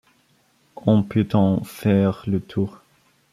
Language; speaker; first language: French; non-native, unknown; Bulgarian